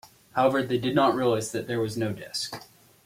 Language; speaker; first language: English; native; English